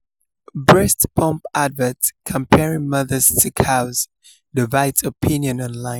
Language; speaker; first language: English; non-native, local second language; Yoruba